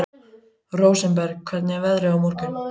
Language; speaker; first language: Icelandic; native; Icelandic